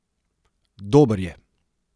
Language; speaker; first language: Slovenian; non-native, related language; Serbian